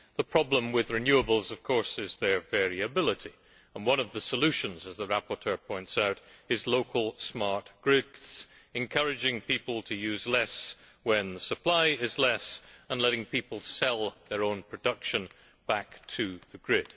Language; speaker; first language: English; native; English